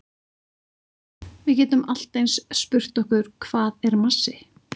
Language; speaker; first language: Icelandic; native; Icelandic